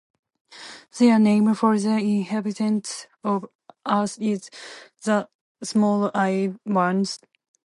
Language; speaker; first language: English; non-native, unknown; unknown